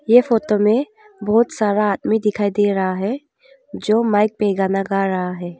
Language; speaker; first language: Hindi; non-native, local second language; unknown